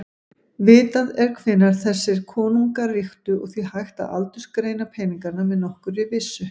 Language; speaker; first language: Icelandic; native; Icelandic